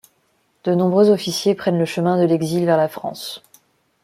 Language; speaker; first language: French; non-native, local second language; Malagasy